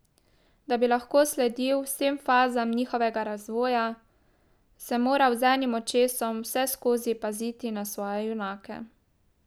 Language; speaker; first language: Slovenian; native; Slovenian